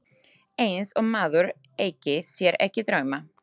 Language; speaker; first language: Icelandic; non-native, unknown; Slovak